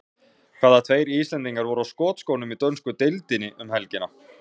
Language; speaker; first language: Icelandic; native; Icelandic